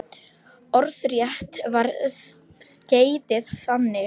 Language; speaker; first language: Icelandic; non-native, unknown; Polish